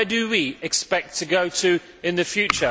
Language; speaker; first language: English; native; English